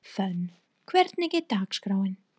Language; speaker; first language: Icelandic; non-native, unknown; English